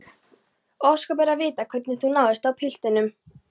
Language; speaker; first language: Icelandic; non-native, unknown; Polish